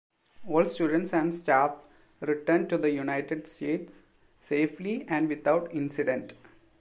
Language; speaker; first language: English; non-native, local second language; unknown